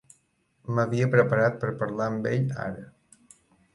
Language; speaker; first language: Catalan; native; Catalan